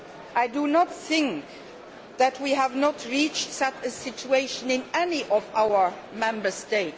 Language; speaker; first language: English; non-native, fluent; Luxembourgish